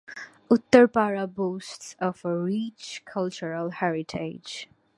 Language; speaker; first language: English; non-native, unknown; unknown